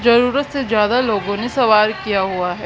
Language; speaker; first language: Hindi; native; Hindi